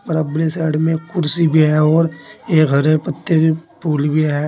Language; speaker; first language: Hindi; native; Hindi